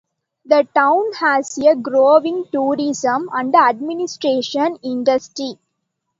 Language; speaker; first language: English; non-native, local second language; Tamil